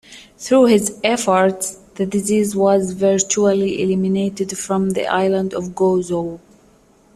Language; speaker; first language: English; native; English